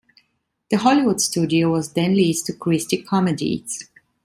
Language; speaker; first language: English; non-native, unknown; Italian